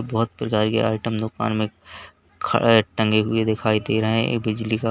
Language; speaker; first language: Hindi; native; Hindi